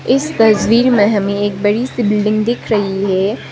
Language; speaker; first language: Hindi; non-native, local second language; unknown